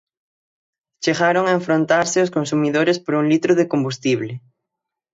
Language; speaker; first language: Galician; native; Galician